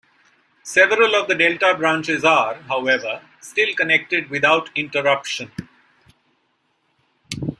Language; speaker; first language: English; non-native, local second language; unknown